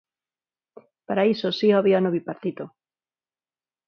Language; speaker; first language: Galician; non-native, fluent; Spanish